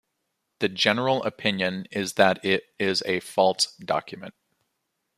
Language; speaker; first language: English; native; English